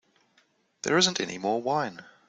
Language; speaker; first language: English; native; English